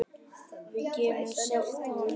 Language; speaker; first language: Icelandic; native; Icelandic